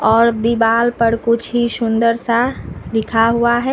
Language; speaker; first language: Hindi; native; Hindi